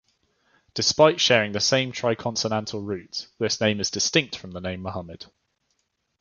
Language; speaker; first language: English; native; English